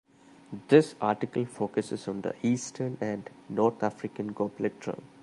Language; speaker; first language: English; non-native, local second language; Malayalam